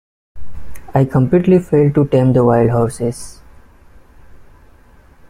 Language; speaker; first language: English; non-native, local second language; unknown